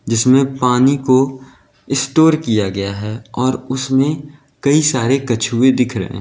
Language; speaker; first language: Hindi; native; Hindi